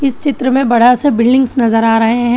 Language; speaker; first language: Hindi; non-native, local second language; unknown